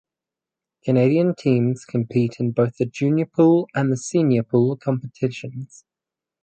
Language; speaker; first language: English; native; English